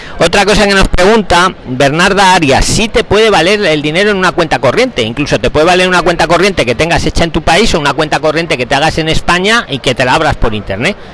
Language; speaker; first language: Spanish; native; Spanish